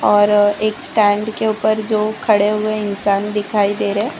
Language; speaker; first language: Hindi; non-native, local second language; Gujarati